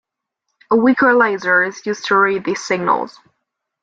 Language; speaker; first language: English; non-native, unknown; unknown